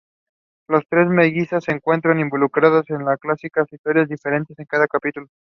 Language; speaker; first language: English; non-native, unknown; Spanish